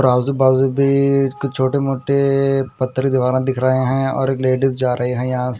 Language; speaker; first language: Hindi; non-native, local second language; Punjabi